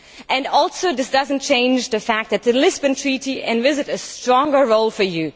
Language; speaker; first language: English; non-native, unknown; German